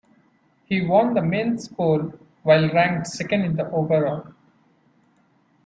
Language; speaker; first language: English; non-native, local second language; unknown